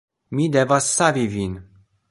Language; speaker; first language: Esperanto; non-native, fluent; Polish